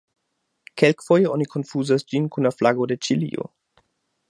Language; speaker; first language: Esperanto; non-native, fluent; German